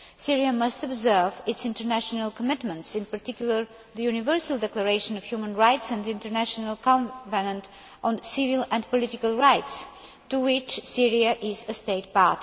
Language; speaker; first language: English; non-native, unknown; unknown